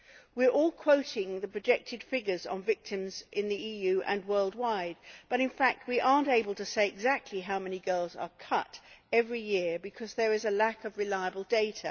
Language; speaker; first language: English; native; English